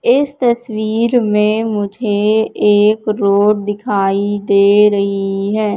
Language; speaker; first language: Hindi; native; Hindi